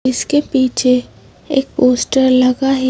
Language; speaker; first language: Hindi; native; Hindi